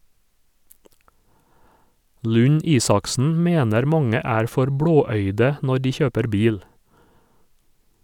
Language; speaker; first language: Norwegian; native; Norwegian